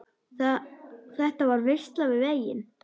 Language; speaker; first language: Icelandic; native; Icelandic